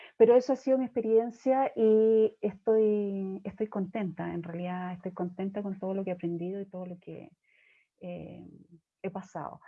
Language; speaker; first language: Spanish; native; Spanish